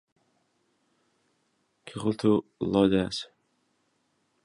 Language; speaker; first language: Irish; native; Irish